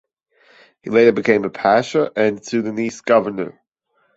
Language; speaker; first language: English; non-native, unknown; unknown